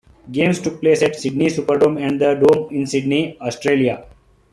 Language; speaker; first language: English; non-native, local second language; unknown